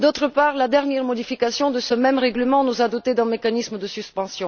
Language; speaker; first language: French; non-native, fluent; Bulgarian